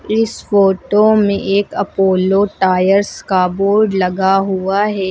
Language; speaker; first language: Hindi; native; Hindi